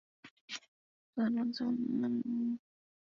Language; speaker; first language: English; non-native, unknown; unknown